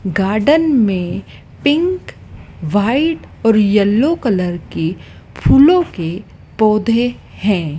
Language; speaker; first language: Hindi; native; Hindi